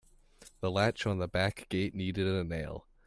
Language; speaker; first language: English; native; English